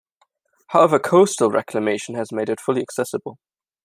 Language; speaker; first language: English; non-native, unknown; German